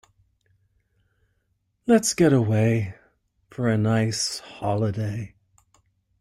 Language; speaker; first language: English; native; English